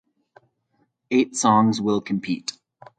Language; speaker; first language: English; native; English